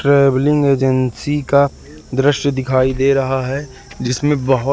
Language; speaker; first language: Hindi; native; Hindi